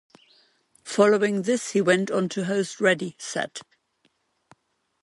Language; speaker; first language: English; non-native, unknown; German